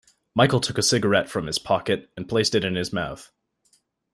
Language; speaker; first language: English; native; English